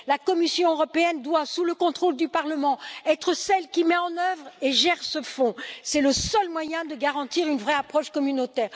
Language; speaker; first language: French; native; French